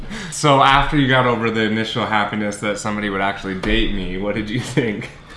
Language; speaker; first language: English; native; English